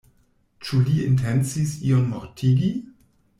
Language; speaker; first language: Esperanto; non-native, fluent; German